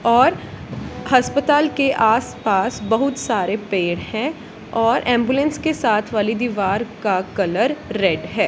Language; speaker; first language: Hindi; non-native, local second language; Punjabi